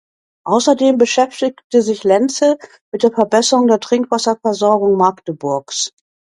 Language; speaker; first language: German; native; German